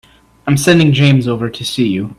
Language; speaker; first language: English; native; English